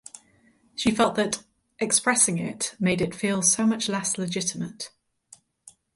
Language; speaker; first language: English; native; English